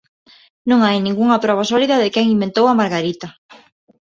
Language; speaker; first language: Galician; non-native, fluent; Spanish